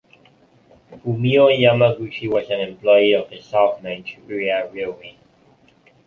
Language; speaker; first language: English; non-native, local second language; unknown